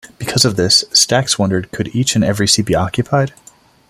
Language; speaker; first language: English; non-native, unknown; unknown